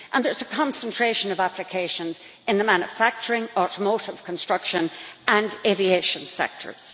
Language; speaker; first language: English; native; English